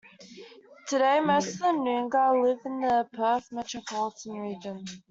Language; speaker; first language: English; native; English